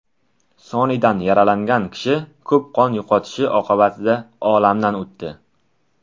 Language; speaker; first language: Uzbek; non-native, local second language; Tajik